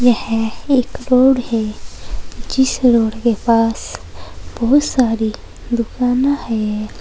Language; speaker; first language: Hindi; native; Hindi